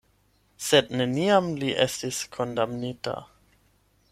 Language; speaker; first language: Esperanto; non-native, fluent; German